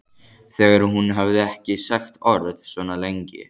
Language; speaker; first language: Icelandic; native; Icelandic